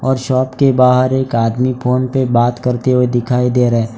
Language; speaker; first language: Hindi; non-native, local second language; Gujarati